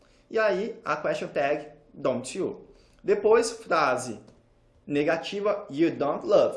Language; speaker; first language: English; non-native, fluent; Portuguese